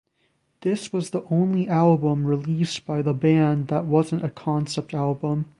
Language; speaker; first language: English; native; English